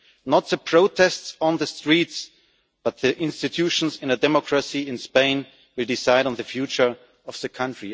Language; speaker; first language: English; non-native, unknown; German